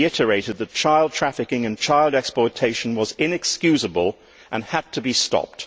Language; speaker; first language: English; native; English